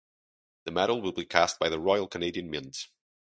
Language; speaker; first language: English; non-native, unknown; Portuguese